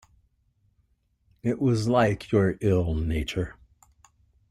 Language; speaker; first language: English; native; English